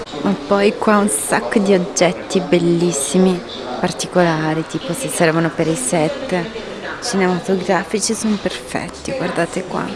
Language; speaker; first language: Italian; early bilingual, other home language; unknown